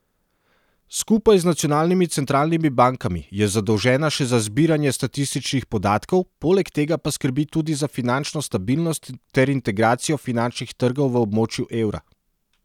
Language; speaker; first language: Slovenian; non-native, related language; Serbian